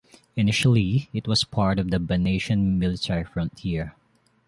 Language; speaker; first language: English; non-native, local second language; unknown